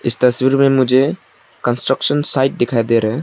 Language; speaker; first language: Hindi; non-native, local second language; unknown